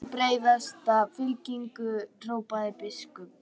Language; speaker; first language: Icelandic; native; Icelandic